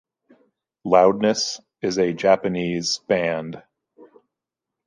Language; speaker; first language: English; native; English